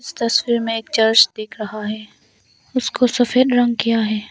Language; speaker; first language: Hindi; non-native, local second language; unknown